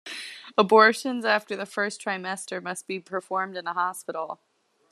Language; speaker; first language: English; native; English